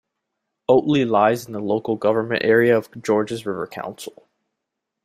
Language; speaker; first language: English; native; English